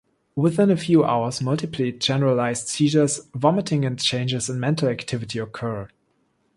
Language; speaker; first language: English; non-native, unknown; German